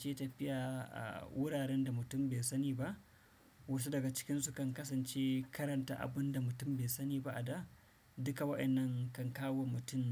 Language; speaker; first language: Hausa; non-native, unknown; Fula